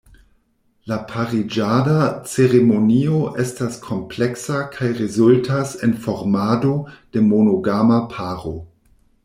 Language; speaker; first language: Esperanto; non-native, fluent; German